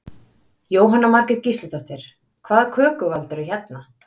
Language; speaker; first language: Icelandic; native; Icelandic